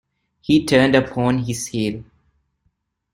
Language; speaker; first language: English; non-native, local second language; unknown